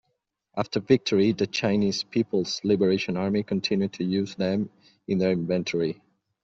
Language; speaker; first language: English; non-native, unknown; Catalan